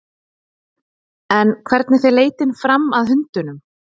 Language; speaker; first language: Icelandic; native; Icelandic